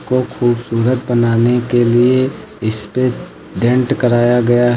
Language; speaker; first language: Hindi; native; Hindi